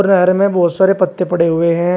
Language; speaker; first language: Hindi; native; Hindi